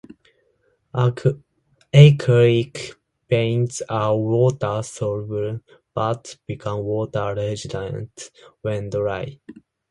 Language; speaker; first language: English; non-native, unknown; Japanese